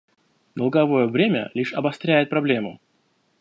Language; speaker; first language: Russian; native; Russian